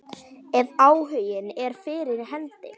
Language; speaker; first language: Icelandic; native; Icelandic